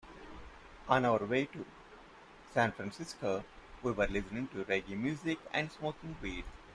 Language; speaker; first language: English; non-native, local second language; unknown